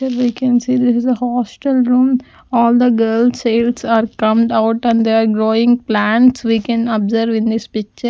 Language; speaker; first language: English; non-native, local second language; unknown